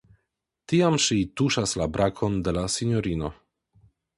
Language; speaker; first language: Esperanto; non-native, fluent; Polish